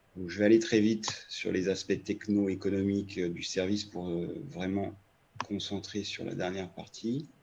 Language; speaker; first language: French; native; French